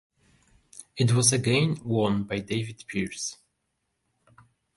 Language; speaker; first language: English; non-native, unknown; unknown